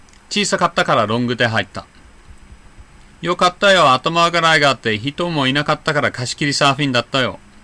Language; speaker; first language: Japanese; non-native, fluent; English